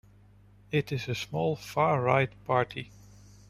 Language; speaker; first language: English; non-native, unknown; Dutch